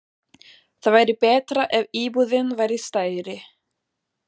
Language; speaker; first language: Icelandic; non-native, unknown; German